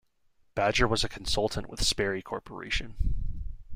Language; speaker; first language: English; native; English